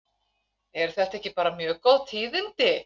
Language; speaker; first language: Icelandic; native; Icelandic